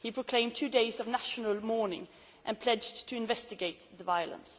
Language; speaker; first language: English; non-native, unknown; Swedish